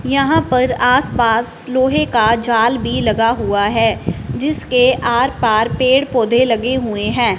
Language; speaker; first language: Hindi; non-native, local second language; Punjabi